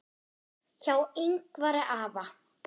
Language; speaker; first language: Icelandic; non-native, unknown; German